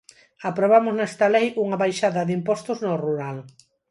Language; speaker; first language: Galician; non-native, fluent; Spanish